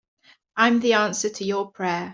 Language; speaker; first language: English; native; English